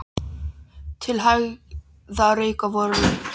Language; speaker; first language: Icelandic; non-native, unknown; Polish